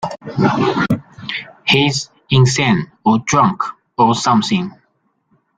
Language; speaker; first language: English; non-native, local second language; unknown